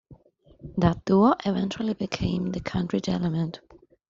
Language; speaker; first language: English; non-native, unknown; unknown